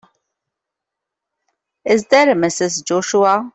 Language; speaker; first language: English; non-native, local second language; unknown